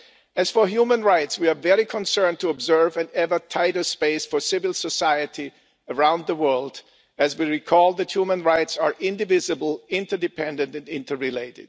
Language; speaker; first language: English; non-native, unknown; German